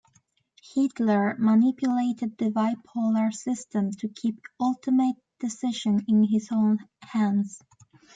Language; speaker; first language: English; native; English